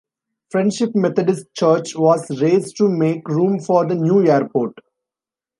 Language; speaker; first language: English; non-native, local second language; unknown